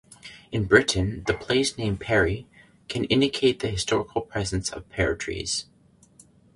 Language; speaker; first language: English; native; English